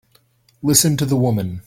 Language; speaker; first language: English; native; English